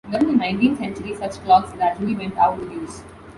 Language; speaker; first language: English; non-native, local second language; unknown